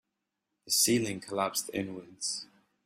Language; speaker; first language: English; native; English